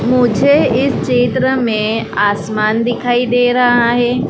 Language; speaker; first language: Hindi; native; Hindi